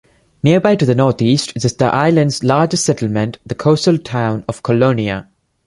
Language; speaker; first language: English; non-native, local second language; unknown